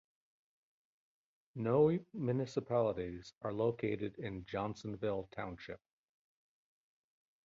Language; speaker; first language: English; native; English